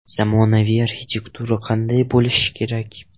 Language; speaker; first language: Uzbek; non-native, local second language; Russian